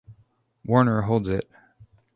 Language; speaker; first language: English; native; English